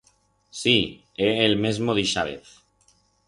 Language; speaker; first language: Aragonese; non-native, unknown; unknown